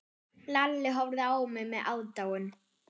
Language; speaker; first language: Icelandic; non-native, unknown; German